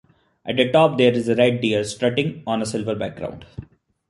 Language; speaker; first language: English; non-native, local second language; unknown